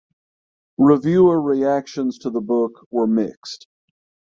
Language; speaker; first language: English; native; English